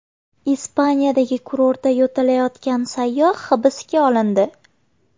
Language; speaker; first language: Uzbek; native; Uzbek